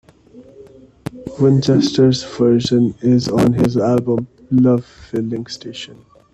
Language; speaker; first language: English; non-native, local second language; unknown